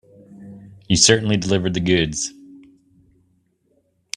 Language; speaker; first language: English; native; English